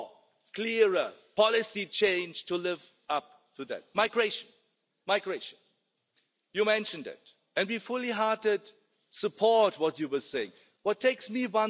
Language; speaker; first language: English; non-native, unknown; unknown